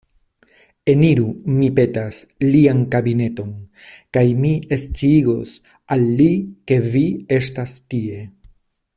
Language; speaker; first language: Esperanto; non-native, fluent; Spanish